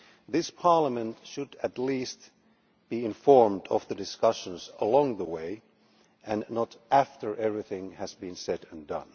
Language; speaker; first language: English; non-native, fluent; Finnish